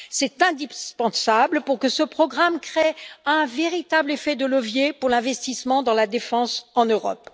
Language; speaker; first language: French; native; French